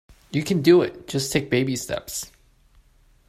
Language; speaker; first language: English; non-native, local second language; Cantonese